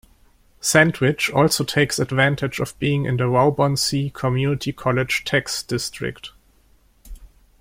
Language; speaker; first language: English; non-native, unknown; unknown